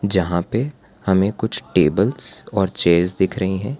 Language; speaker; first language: Hindi; non-native, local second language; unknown